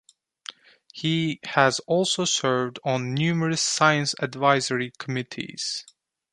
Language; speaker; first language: English; non-native, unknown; Turkish